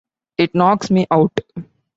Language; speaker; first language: English; non-native, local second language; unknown